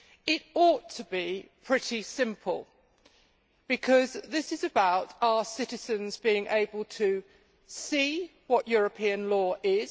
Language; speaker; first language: English; native; English